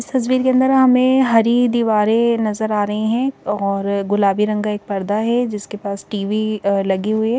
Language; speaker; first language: Hindi; native; Hindi